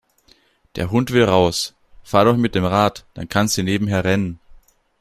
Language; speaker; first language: German; native; German